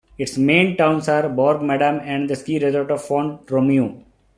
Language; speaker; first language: English; non-native, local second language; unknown